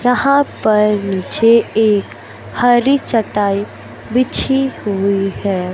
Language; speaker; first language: Hindi; native; Hindi